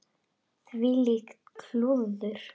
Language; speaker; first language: Icelandic; non-native, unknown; Polish